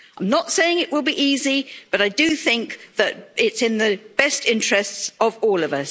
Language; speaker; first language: English; native; English